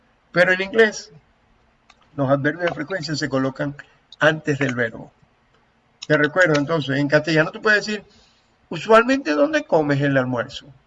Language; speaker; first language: Spanish; native; Spanish